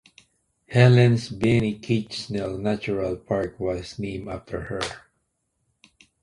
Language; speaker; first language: English; non-native, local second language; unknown